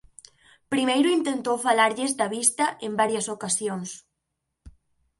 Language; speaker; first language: Galician; native; Galician